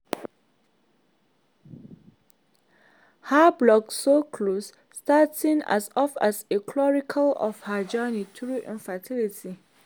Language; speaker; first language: English; non-native, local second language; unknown